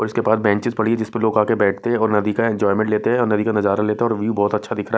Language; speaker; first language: Hindi; non-native, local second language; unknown